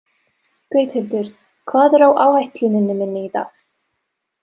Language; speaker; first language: Icelandic; non-native, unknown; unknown